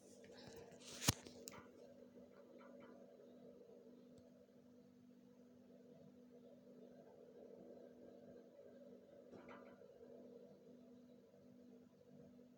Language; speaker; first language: Hausa; native; Hausa